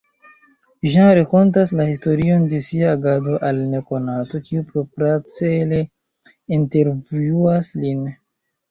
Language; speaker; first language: Esperanto; non-native, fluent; Chinese